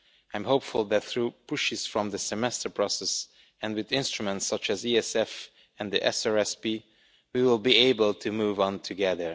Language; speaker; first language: English; non-native, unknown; Romanian